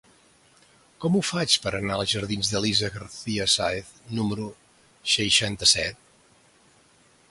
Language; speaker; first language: Catalan; native; Catalan